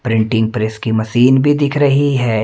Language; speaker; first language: Hindi; native; Hindi